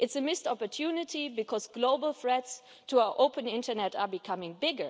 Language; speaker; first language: English; non-native, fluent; German